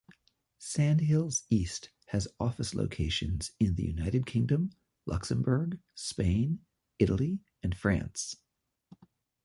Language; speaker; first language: English; native; English